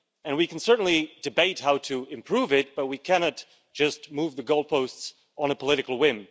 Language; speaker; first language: English; non-native, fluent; Slovak